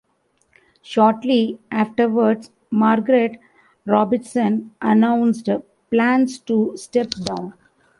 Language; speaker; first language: English; non-native, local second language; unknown